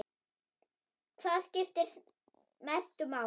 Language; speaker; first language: Icelandic; non-native, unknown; German